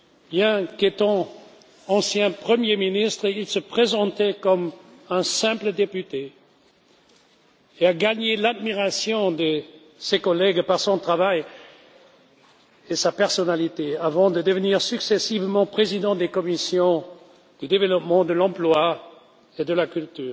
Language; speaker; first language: French; non-native, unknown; German